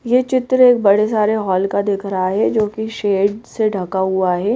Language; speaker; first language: Hindi; native; Hindi